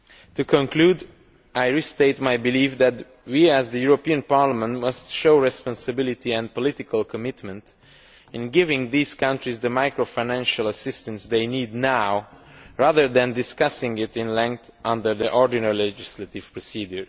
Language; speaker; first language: English; non-native, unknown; Romanian